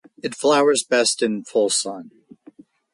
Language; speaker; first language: English; native; English